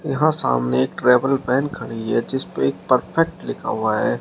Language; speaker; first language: Hindi; native; Hindi